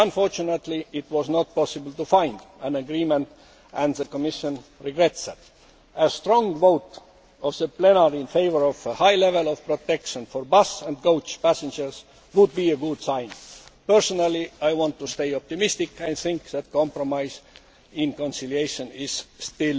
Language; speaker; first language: English; non-native, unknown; Estonian